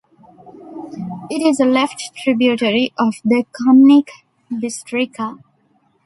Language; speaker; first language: English; non-native, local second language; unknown